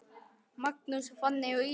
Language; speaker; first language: Icelandic; native; Icelandic